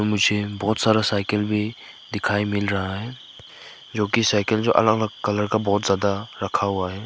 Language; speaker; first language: Hindi; non-native, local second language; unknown